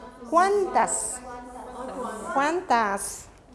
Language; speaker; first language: Spanish; native; Spanish